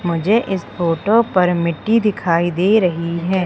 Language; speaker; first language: Hindi; native; Hindi